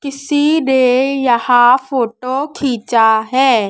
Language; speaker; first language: Hindi; native; Hindi